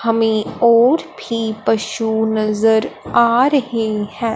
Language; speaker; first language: Hindi; non-native, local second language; Punjabi